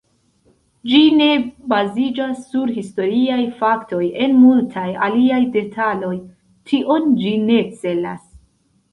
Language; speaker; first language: Esperanto; non-native, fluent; Central Kurdish